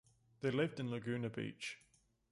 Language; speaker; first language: English; native; English